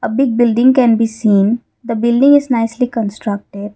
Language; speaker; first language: English; non-native, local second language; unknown